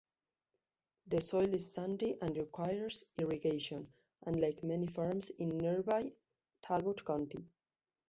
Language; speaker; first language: English; non-native, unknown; Spanish